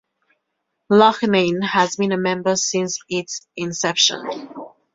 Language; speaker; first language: English; native; English